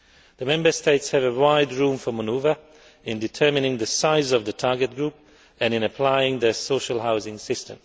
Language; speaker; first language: English; non-native, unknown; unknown